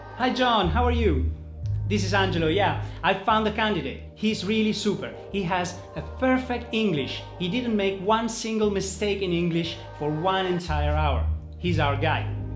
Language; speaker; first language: English; non-native, fluent; Italian